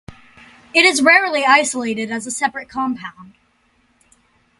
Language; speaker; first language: English; native; English